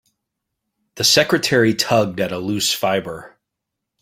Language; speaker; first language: English; native; English